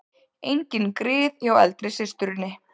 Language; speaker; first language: Icelandic; native; Icelandic